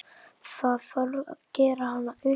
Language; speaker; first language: Icelandic; native; Icelandic